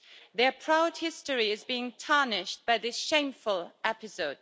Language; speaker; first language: English; native; English